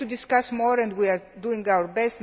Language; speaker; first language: English; non-native, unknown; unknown